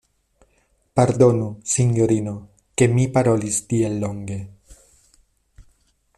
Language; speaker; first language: Esperanto; non-native, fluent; Spanish